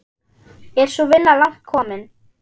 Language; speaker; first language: Icelandic; non-native, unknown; German